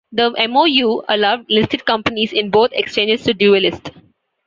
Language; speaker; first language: English; non-native, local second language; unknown